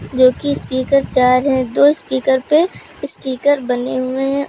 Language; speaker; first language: Hindi; native; Hindi